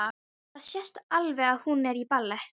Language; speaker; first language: Icelandic; non-native, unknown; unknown